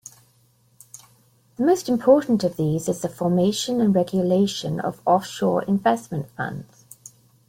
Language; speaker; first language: English; native; English